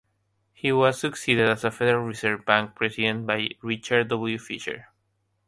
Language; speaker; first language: English; non-native, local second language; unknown